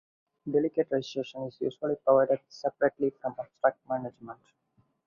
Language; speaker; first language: English; non-native, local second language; Tamil